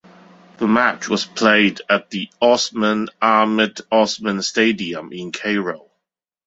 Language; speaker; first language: English; non-native, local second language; Cantonese